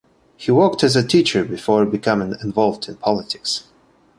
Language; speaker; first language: English; non-native, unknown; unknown